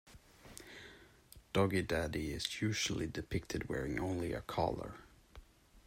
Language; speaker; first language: English; non-native, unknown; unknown